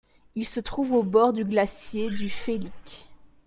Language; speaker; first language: French; native; French